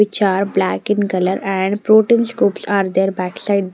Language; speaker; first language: English; non-native, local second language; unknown